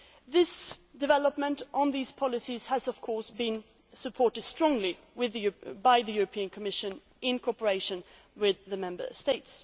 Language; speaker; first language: English; non-native, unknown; Swedish